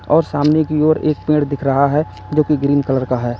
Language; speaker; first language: Hindi; native; Hindi